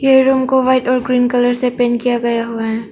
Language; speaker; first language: Hindi; non-native, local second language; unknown